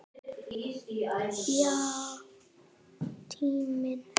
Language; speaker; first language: Icelandic; native; Icelandic